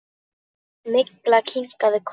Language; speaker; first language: Icelandic; non-native, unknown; Polish